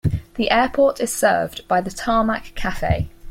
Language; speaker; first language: English; native; English